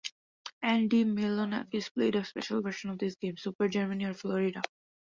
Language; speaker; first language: English; non-native, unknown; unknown